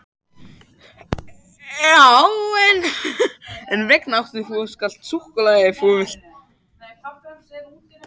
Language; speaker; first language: Icelandic; native; Icelandic